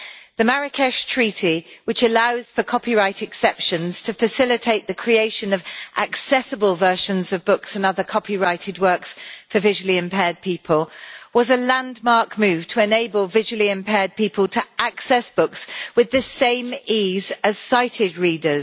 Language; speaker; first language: English; native; English